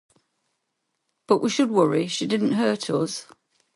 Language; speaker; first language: English; native; English